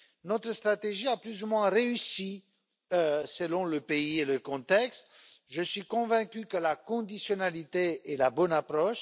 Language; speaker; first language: French; non-native, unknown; Romanian